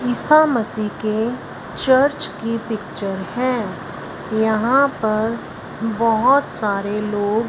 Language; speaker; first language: Hindi; non-native, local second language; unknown